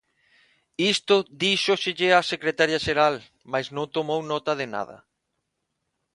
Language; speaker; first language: Galician; non-native, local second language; Spanish